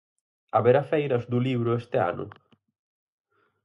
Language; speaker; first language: Galician; native; Galician